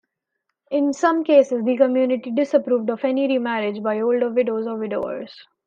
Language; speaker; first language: English; non-native, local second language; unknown